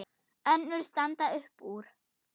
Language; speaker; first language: Icelandic; non-native, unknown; German